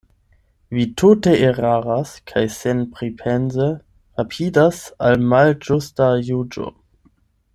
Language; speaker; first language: Esperanto; non-native, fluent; German